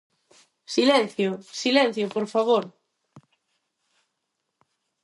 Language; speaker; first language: Galician; non-native, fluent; Spanish